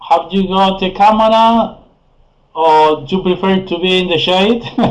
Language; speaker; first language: English; non-native, fluent; Spanish